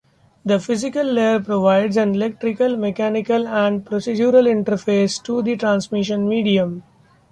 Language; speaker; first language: English; non-native, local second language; Marathi